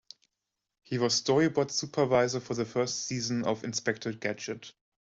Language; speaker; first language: English; non-native, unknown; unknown